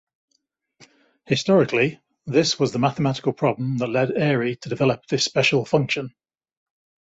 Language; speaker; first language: English; native; English